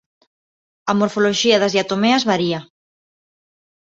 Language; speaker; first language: Galician; non-native, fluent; Spanish